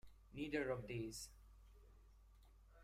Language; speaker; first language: English; native; English